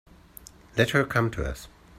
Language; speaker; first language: English; native; English